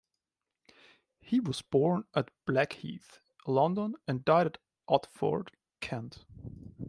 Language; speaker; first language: English; non-native, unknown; German